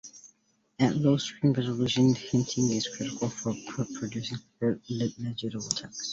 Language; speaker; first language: English; native; English